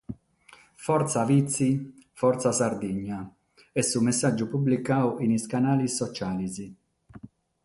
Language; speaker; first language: Sardinian; non-native, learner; Catalan